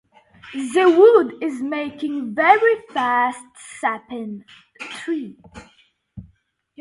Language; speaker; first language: English; non-native, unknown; Swedish